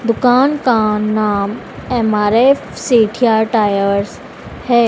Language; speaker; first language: Hindi; native; Hindi